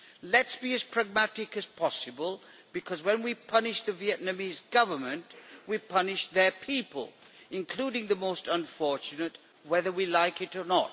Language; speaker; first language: English; native; English